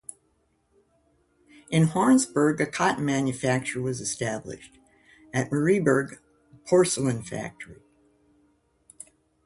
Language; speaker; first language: English; native; English